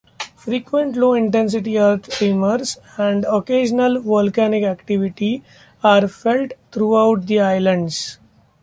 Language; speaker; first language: English; non-native, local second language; Marathi